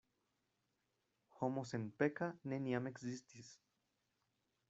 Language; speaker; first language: Esperanto; non-native, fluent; Spanish